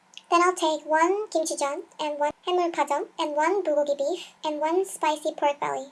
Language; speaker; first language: English; non-native, learner; Korean